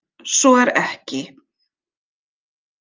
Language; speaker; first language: Icelandic; non-native, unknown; German